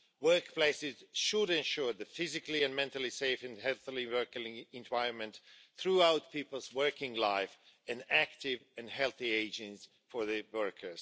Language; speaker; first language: English; non-native, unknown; Swedish